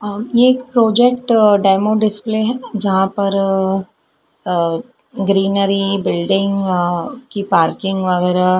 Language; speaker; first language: Hindi; native; Hindi